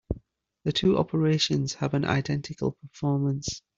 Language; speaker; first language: English; native; English